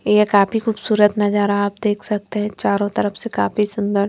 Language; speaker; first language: Hindi; native; Hindi